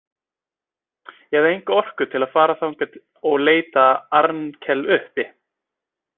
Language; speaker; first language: Icelandic; native; Icelandic